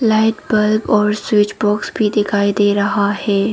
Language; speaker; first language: Hindi; non-native, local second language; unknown